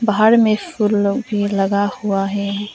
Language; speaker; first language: Hindi; non-native, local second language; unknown